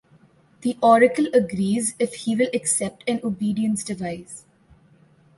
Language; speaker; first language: English; non-native, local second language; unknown